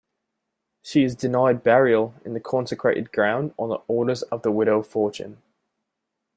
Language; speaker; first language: English; native; English